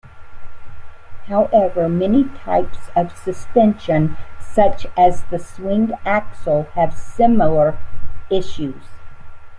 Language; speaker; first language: English; native; English